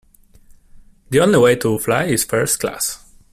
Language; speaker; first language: English; non-native, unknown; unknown